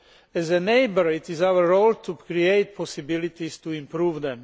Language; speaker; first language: English; non-native, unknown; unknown